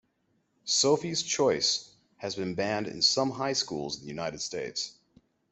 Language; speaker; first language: English; native; English